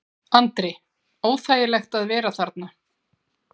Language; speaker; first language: Icelandic; native; Icelandic